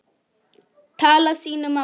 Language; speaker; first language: Icelandic; non-native, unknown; Polish